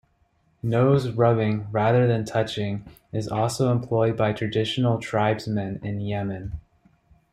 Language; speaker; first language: English; native; English